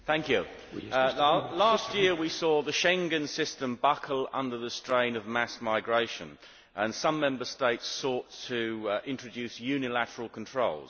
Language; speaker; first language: English; native; English